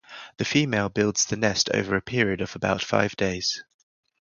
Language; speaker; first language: English; native; English